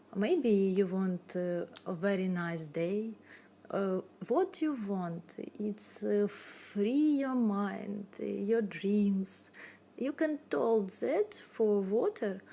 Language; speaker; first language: English; non-native, learner; Russian